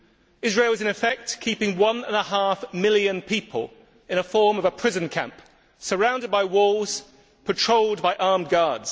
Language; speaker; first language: English; native; English